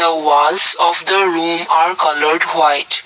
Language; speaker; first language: English; non-native, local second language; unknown